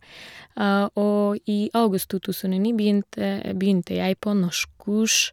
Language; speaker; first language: Norwegian; non-native, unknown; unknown